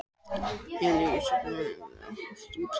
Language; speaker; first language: Icelandic; native; Icelandic